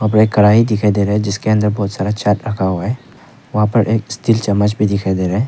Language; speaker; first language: Hindi; non-native, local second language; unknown